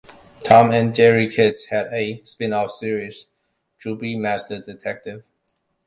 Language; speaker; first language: English; non-native, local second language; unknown